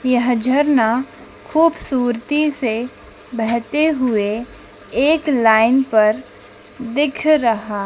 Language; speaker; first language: Hindi; native; Hindi